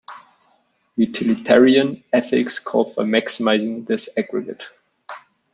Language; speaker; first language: English; non-native, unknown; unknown